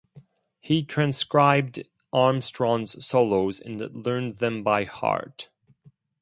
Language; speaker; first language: English; non-native, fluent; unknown